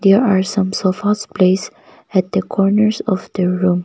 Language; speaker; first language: English; non-native, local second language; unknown